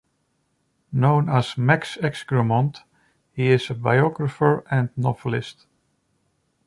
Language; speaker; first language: English; non-native, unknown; Dutch